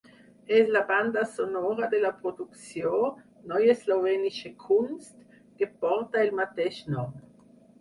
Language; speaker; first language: Catalan; non-native, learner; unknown